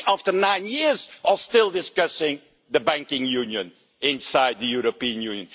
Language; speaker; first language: English; non-native, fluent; Dutch